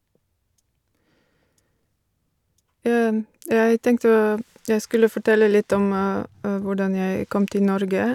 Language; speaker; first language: Norwegian; non-native, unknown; Bulgarian